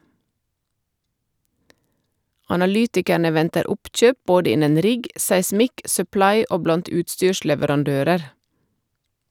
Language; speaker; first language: Norwegian; native; Norwegian